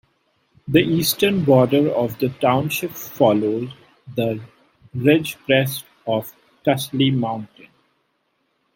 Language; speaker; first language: English; non-native, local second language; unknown